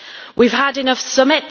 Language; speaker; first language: English; native; English